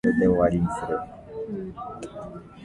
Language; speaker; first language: English; non-native, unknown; Japanese